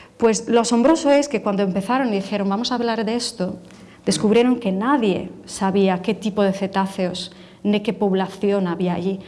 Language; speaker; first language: Spanish; non-native, related language; Italian